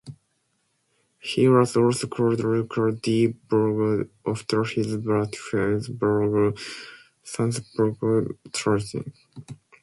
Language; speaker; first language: English; non-native, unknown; Japanese